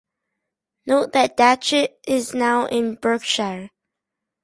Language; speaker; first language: English; native; English